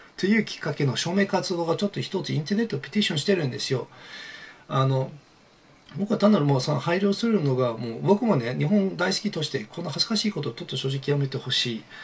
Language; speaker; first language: Japanese; non-native, fluent; English